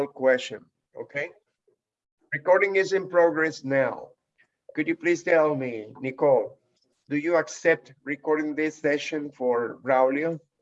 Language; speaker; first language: English; non-native, fluent; Spanish